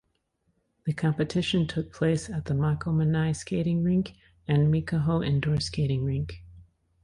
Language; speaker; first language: English; native; English